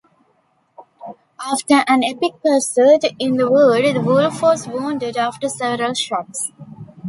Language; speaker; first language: English; non-native, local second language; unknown